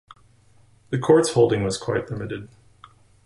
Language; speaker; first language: English; native; English